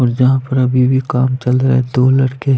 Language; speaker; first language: Hindi; non-native, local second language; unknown